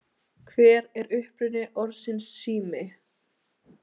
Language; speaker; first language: Icelandic; native; Icelandic